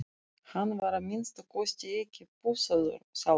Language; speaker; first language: Icelandic; non-native, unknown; Russian